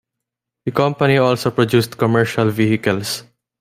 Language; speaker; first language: English; non-native, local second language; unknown